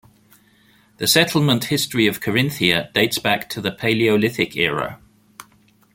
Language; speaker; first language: English; native; English